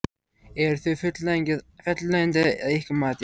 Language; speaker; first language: Icelandic; native; Icelandic